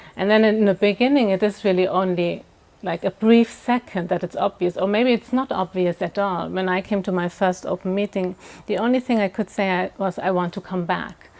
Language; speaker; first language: English; non-native, fluent; German